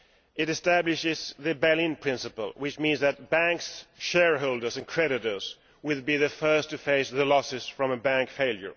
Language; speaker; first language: English; non-native, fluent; Swedish